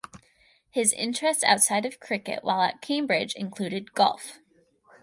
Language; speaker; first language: English; native; English